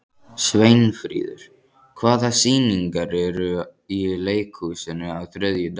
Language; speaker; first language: Icelandic; native; Icelandic